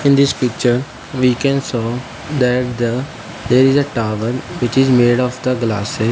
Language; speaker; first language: English; non-native, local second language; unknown